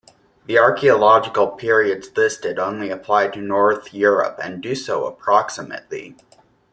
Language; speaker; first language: English; native; English